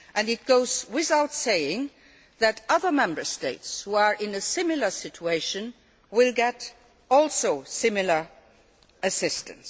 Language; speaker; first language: English; non-native, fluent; Luxembourgish